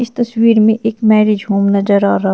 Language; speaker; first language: Hindi; native; Hindi